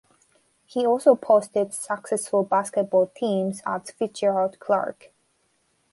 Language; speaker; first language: English; non-native, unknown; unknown